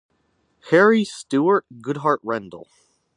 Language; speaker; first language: English; native; English